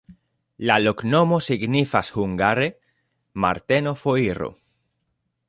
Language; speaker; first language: Esperanto; non-native, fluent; Spanish